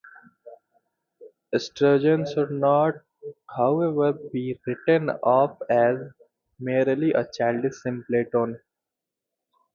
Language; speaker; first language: English; native; English